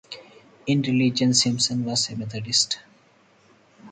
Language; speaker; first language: English; non-native, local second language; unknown